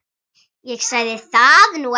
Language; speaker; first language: Icelandic; native; Icelandic